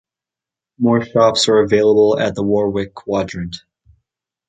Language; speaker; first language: English; native; English